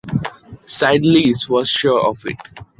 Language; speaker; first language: English; non-native, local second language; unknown